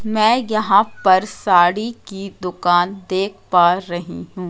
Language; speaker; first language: Hindi; native; Hindi